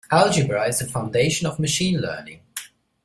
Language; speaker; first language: English; non-native, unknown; German